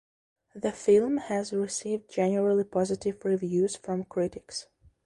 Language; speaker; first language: English; non-native, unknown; Belarusian